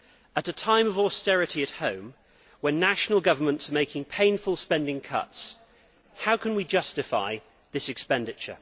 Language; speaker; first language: English; native; English